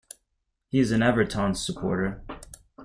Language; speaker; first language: English; native; English